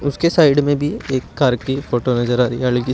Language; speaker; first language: Hindi; native; Hindi